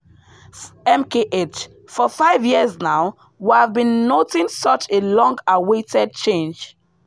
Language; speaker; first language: English; non-native, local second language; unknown